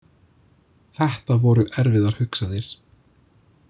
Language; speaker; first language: Icelandic; non-native, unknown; English